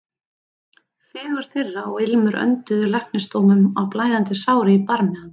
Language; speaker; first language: Icelandic; native; Icelandic